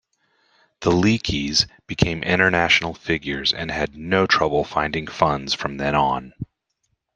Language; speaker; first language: English; native; English